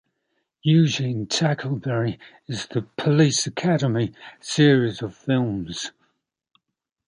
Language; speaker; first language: English; native; English